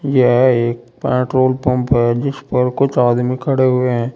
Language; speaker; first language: Hindi; native; Hindi